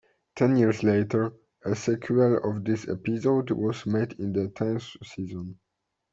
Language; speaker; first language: English; non-native, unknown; Polish